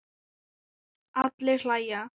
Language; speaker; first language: Icelandic; non-native, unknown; Thai